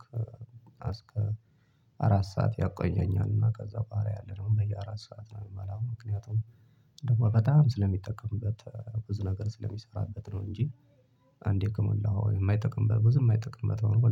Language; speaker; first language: Amharic; non-native, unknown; Tigrinya